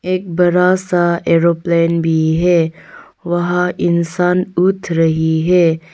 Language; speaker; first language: Hindi; early bilingual, other home language; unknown